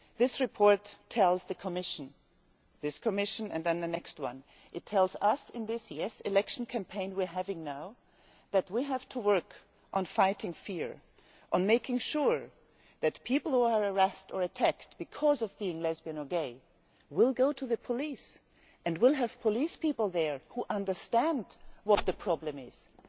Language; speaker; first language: English; non-native, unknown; German